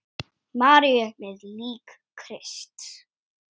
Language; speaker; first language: Icelandic; native; Icelandic